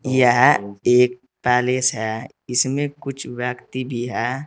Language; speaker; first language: Hindi; native; Hindi